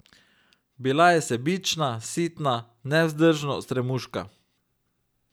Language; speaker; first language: Slovenian; native; Slovenian